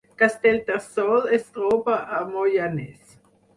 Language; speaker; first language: Catalan; non-native, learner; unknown